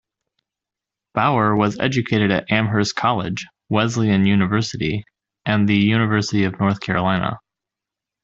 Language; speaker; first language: English; native; English